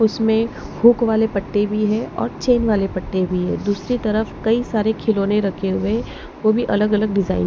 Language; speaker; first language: Hindi; non-native, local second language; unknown